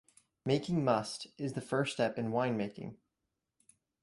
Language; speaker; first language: English; native; English